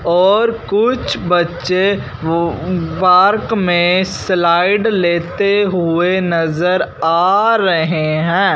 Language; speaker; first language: Hindi; non-native, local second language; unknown